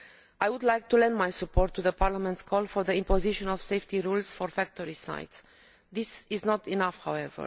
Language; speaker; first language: English; non-native, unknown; Romanian